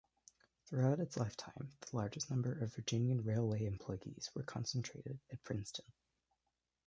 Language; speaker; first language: English; native; English